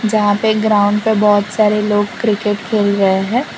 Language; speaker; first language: Hindi; non-native, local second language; Gujarati